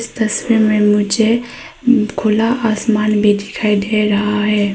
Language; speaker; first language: Hindi; early bilingual, other home language; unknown